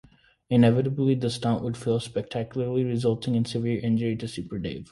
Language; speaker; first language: English; native; English